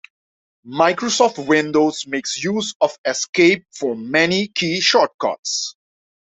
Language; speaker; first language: English; non-native, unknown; Dutch